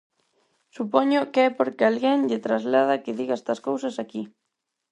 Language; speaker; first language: Galician; non-native, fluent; Spanish